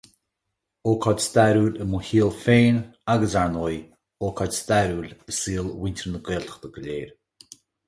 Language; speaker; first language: Irish; native; Irish